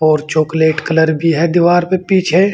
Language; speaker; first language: Hindi; native; Hindi